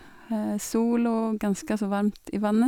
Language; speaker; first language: Norwegian; non-native, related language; Swedish